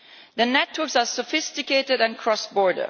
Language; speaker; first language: English; non-native, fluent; Italian